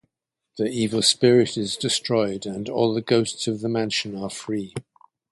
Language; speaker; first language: English; native; English